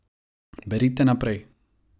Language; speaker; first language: Slovenian; non-native, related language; Croatian